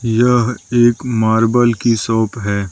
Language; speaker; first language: Hindi; non-native, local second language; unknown